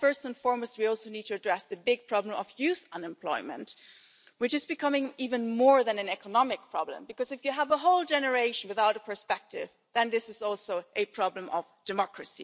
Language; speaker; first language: English; non-native, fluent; German